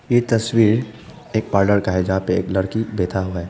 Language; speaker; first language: Hindi; non-native, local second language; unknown